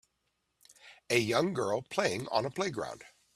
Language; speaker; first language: English; native; English